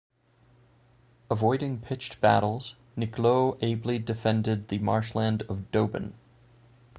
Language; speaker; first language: English; native; English